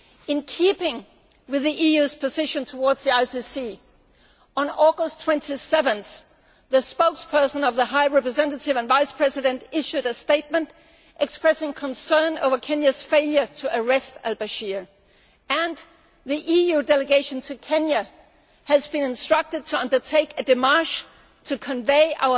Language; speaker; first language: English; non-native, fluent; Danish